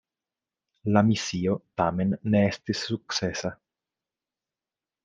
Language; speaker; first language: Esperanto; non-native, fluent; Italian